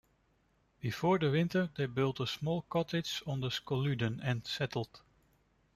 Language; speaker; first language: English; non-native, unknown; Dutch